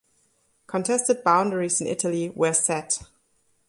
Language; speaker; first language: English; non-native, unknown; German